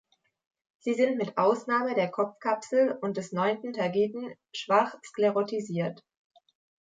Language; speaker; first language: German; native; German